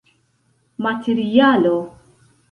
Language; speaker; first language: Esperanto; non-native, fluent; Central Kurdish